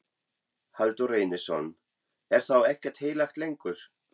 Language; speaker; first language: Icelandic; non-native, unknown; German